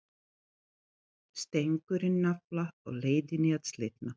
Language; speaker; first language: Icelandic; non-native, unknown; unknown